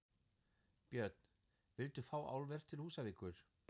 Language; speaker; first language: Icelandic; non-native, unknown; German